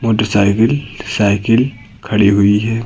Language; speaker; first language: Hindi; native; Hindi